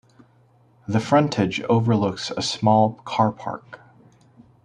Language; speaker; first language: English; native; English